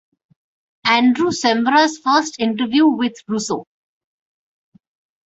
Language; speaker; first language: English; non-native, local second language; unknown